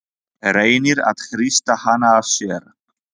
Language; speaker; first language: Icelandic; non-native, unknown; Polish